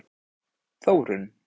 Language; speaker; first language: Icelandic; native; Icelandic